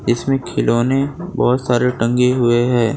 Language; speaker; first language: Hindi; non-native, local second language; Gujarati